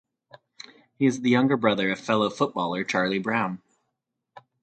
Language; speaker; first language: English; native; English